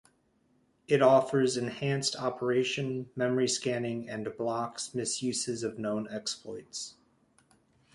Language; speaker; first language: English; native; English